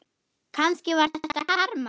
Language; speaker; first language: Icelandic; non-native, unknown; German